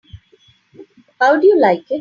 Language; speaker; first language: English; non-native, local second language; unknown